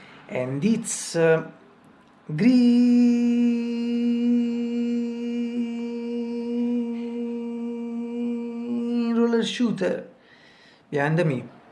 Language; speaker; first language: English; non-native, learner; Italian